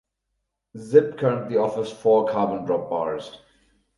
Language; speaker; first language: English; non-native, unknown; German